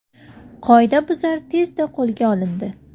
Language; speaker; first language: Uzbek; native; Uzbek